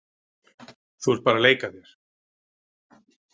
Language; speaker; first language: Icelandic; native; Icelandic